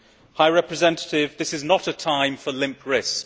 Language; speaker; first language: English; native; English